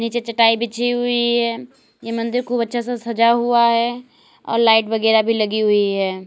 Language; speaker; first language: Hindi; native; Hindi